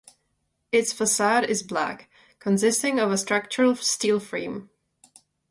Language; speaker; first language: English; non-native, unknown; Czech